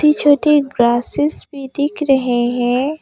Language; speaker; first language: Hindi; non-native, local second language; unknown